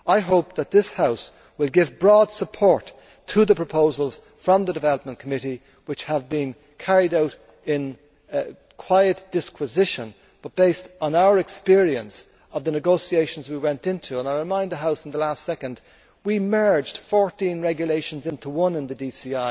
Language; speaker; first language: English; native; English